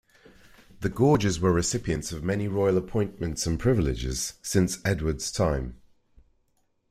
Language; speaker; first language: English; native; English